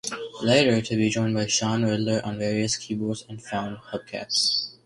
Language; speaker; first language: English; native; English